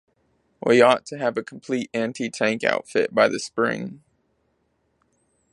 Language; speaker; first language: English; native; English